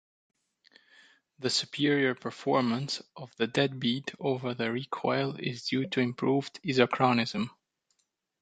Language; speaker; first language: English; native; English